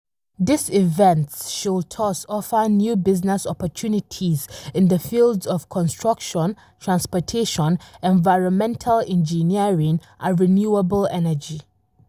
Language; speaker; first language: English; non-native, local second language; Hausa